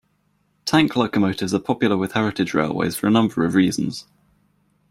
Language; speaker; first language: English; native; English